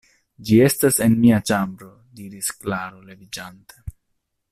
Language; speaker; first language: Esperanto; non-native, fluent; Italian